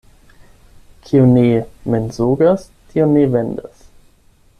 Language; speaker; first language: Esperanto; non-native, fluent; German